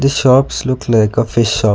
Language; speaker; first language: English; non-native, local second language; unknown